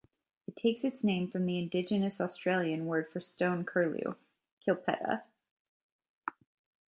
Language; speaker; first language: English; native; English